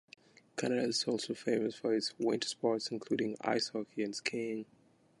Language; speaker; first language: English; non-native, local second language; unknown